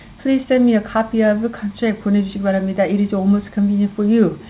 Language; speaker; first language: English; non-native, fluent; Korean